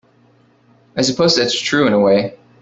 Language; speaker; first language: English; native; English